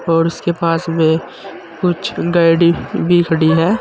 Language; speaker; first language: Hindi; native; Hindi